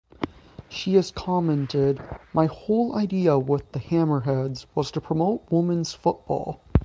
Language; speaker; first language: English; native; English